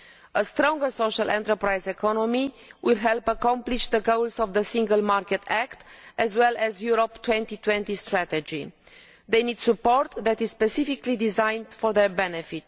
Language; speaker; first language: English; non-native, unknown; Romanian